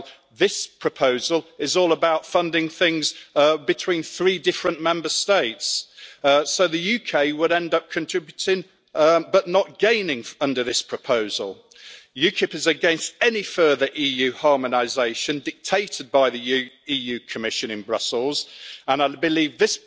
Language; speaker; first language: English; native; English